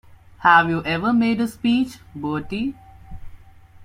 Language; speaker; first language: English; non-native, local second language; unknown